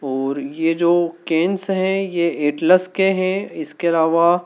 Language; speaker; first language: Hindi; native; Hindi